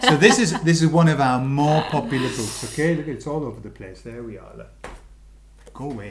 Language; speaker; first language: English; native; English